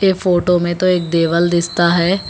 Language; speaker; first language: Hindi; non-native, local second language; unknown